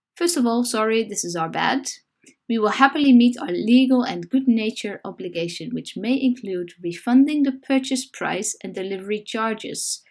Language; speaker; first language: English; non-native, fluent; Dutch